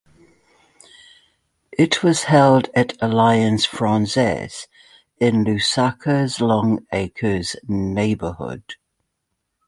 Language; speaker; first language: English; native; English